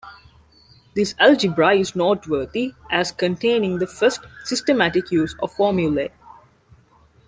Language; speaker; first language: English; non-native, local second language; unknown